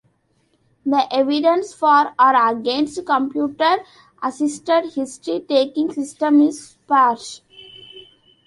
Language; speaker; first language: English; non-native, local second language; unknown